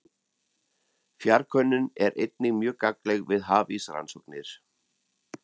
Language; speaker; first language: Icelandic; non-native, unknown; German